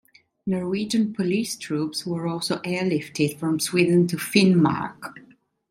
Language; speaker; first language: English; non-native, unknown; Italian